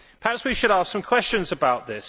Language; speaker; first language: English; native; English